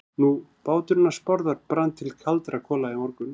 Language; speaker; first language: Icelandic; native; Icelandic